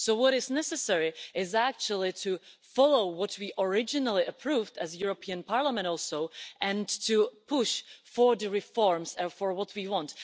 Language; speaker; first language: English; non-native, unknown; Czech